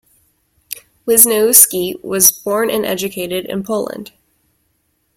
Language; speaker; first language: English; native; English